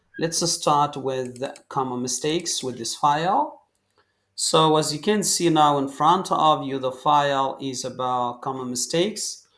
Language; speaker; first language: English; non-native, fluent; Arabic